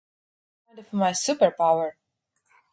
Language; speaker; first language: English; non-native, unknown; Latvian